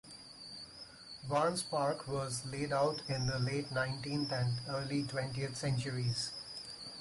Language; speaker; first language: English; non-native, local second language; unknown